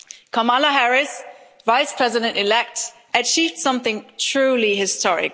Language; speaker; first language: English; non-native, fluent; German